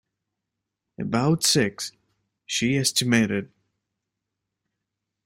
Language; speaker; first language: English; native; English